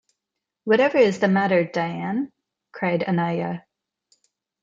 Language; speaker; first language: English; non-native, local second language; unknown